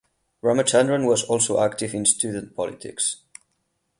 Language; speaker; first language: English; non-native, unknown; Catalan